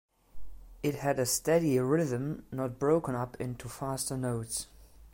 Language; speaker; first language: English; non-native, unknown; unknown